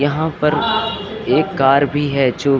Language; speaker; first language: Hindi; native; Hindi